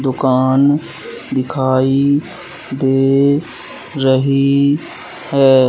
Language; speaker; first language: Hindi; native; Hindi